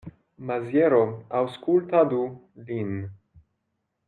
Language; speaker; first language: Esperanto; non-native, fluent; French